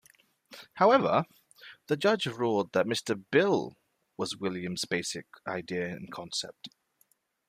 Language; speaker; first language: English; native; English